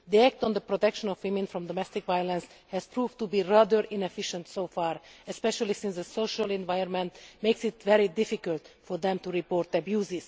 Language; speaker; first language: English; non-native, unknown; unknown